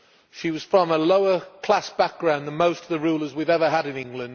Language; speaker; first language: English; native; English